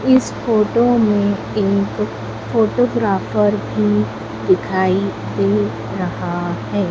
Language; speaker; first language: Hindi; native; Hindi